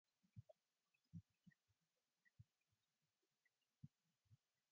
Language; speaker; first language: English; non-native, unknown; Mongolian